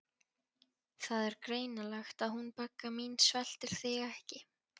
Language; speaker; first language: Icelandic; non-native, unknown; Polish